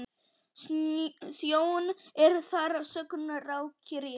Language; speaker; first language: Icelandic; non-native, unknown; Polish